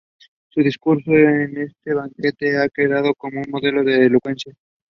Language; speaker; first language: English; non-native, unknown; Spanish